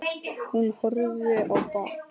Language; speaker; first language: Icelandic; native; Icelandic